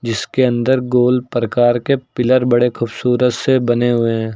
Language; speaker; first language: Hindi; native; Hindi